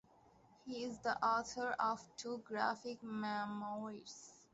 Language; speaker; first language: English; non-native, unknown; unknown